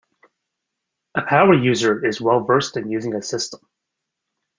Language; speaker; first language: English; native; English